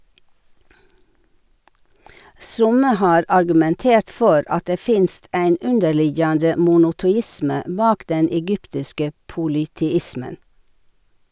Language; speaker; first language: Norwegian; native; Norwegian